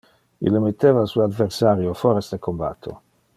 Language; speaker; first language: Interlingua; non-native, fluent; Dutch